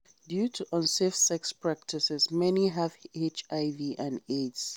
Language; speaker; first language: English; non-native, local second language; Hausa